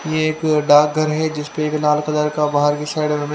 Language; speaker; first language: Hindi; native; Hindi